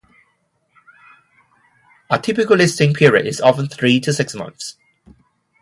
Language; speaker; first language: English; non-native, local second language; Cantonese